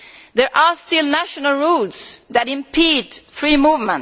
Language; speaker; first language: English; non-native, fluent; Italian